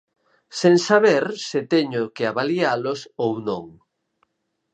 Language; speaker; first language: Galician; native; Galician